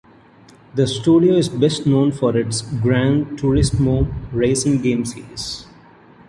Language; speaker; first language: English; non-native, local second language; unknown